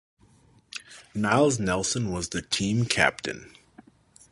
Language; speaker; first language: English; native; English